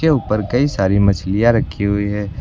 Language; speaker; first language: Hindi; native; Hindi